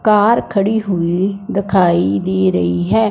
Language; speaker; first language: Hindi; non-native, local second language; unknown